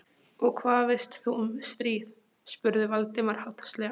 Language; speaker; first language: Icelandic; non-native, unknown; Polish